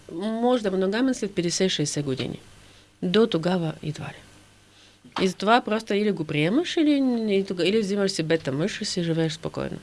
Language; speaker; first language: Bulgarian; non-native, fluent; Russian